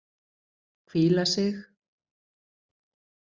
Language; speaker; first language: Icelandic; native; Icelandic